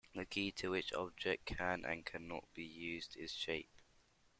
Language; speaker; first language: English; non-native, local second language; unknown